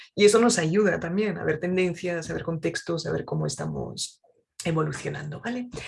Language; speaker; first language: Spanish; non-native, fluent; French